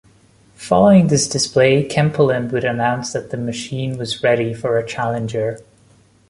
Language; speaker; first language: English; non-native, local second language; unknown